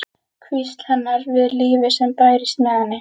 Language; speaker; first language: Icelandic; native; Icelandic